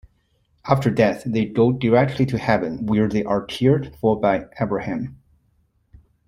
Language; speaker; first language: English; non-native, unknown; Chinese